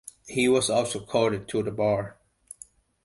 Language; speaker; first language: English; non-native, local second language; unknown